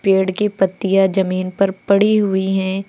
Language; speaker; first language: Hindi; native; Hindi